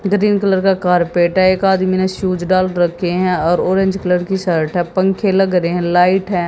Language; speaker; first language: Hindi; native; Hindi